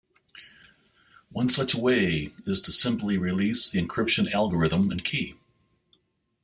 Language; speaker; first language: English; native; English